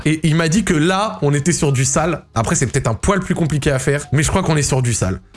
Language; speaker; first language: French; native; French